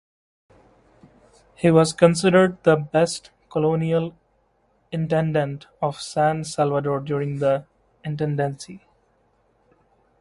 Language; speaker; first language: English; native; English